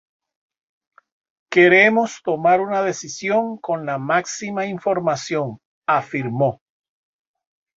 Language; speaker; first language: Spanish; native; Spanish